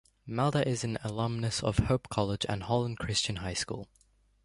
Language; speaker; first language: English; native; English